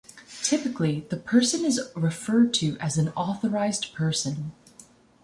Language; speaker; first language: English; native; English